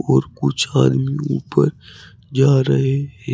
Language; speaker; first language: Hindi; native; Hindi